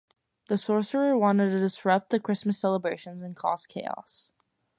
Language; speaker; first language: English; native; English